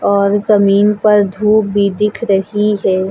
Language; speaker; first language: Hindi; native; Hindi